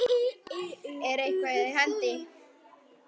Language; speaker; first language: Icelandic; native; Icelandic